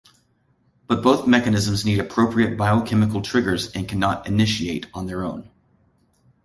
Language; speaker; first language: English; native; English